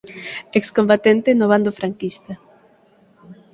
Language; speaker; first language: Galician; native; Galician